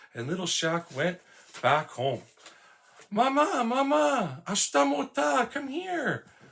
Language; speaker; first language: English; native; English